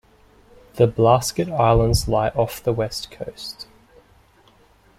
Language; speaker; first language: English; native; English